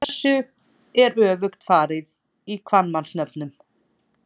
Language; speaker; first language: Icelandic; native; Icelandic